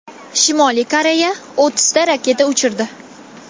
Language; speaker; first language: Uzbek; non-native, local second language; Kazakh